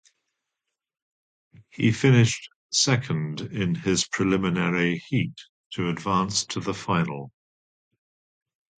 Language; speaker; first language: English; native; English